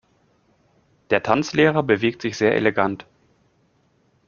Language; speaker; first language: German; native; German